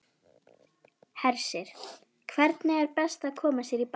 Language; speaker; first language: Icelandic; native; Icelandic